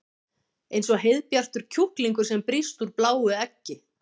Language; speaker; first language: Icelandic; native; Icelandic